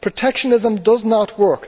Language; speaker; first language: English; native; English